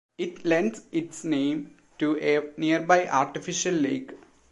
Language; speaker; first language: English; non-native, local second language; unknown